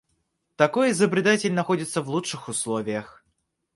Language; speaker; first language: Russian; native; Russian